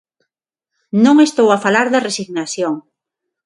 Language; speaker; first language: Galician; non-native, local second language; Spanish